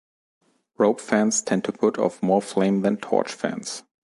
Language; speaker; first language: English; non-native, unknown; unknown